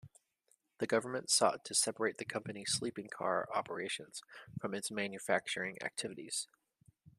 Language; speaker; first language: English; native; English